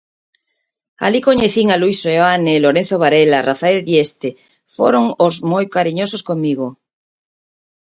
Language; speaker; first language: Galician; native; Galician